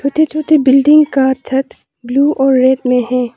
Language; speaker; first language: Hindi; non-native, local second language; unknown